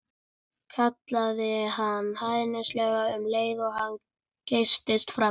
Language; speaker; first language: Icelandic; native; Icelandic